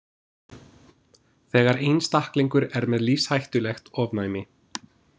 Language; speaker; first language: Icelandic; non-native, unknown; English